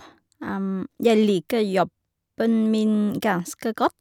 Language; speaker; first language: Norwegian; non-native, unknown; Vietnamese